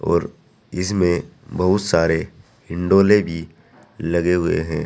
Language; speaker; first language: Hindi; native; Hindi